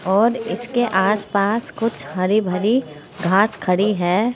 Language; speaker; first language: Hindi; native; Hindi